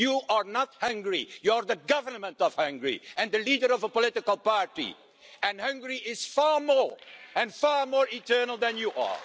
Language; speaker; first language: English; non-native, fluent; Dutch